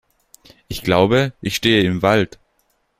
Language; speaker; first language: German; native; German